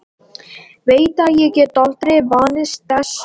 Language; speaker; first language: Icelandic; non-native, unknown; Latvian